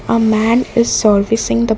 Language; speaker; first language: English; non-native, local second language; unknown